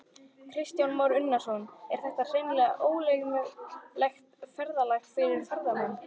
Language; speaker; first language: Icelandic; native; Icelandic